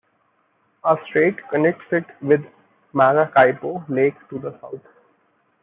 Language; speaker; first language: English; non-native, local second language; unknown